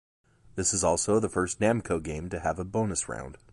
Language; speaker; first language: English; native; English